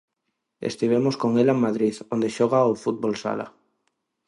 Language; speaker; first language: Galician; non-native, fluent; Spanish